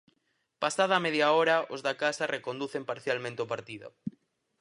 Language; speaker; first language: Galician; native; Galician